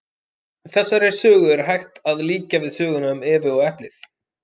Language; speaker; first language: Icelandic; native; Icelandic